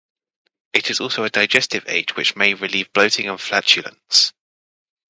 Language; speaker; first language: English; native; English